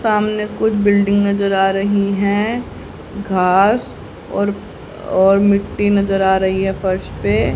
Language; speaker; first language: Hindi; native; Hindi